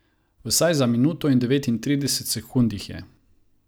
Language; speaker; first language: Slovenian; non-native, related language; Croatian